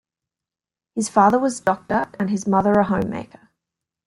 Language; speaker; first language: English; native; English